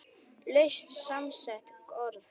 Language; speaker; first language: Icelandic; native; Icelandic